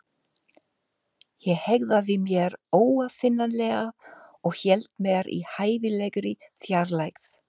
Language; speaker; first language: Icelandic; non-native, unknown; German